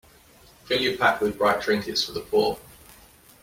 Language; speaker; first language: English; native; English